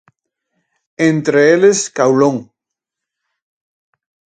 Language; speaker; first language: Galician; native; Galician